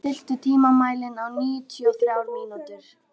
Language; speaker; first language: Icelandic; native; Icelandic